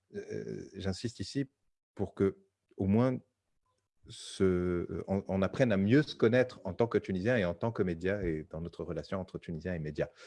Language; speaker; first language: French; non-native, local second language; Arabic